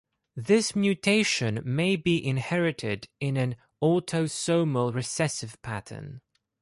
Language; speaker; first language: English; non-native, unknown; Greek